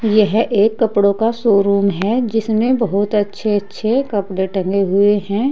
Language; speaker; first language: Hindi; native; Hindi